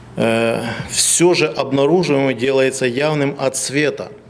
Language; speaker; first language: Russian; non-native, local second language; Ukrainian